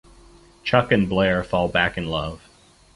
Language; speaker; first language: English; native; English